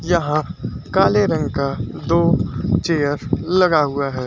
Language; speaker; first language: Hindi; native; Hindi